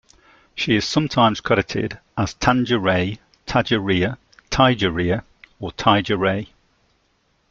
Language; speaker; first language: English; native; English